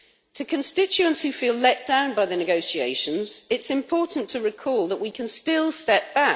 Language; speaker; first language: English; native; English